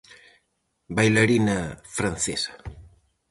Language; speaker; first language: Galician; native; Galician